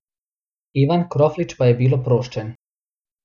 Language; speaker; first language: Slovenian; non-native, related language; Bosnian